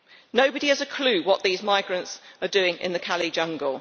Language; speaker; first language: English; native; English